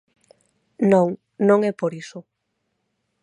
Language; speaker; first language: Galician; non-native, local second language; Spanish